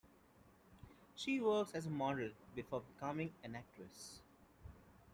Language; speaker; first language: English; non-native, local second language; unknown